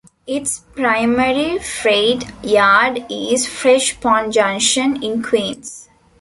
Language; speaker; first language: English; non-native, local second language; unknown